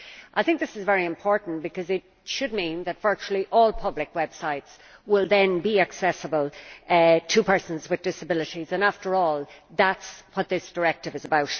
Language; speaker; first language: English; native; English